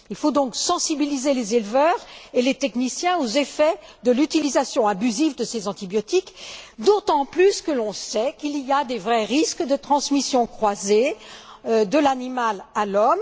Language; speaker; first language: French; native; French